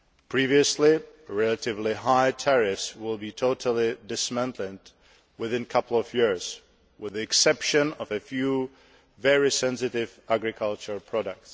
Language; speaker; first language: English; non-native, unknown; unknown